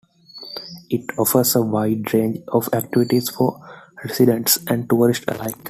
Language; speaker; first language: English; non-native, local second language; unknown